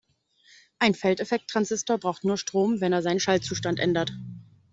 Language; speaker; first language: German; native; German